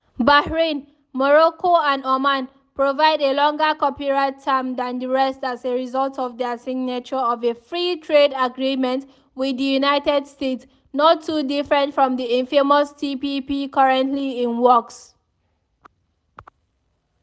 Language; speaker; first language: English; non-native, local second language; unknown